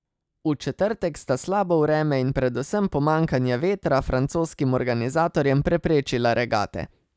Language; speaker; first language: Slovenian; native; Slovenian